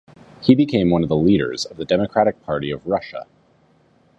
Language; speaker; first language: English; native; English